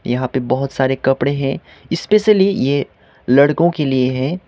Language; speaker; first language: Hindi; non-native, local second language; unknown